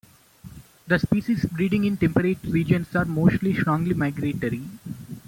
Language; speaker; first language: English; non-native, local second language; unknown